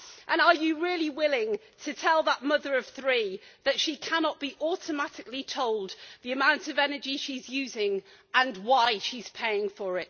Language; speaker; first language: English; native; English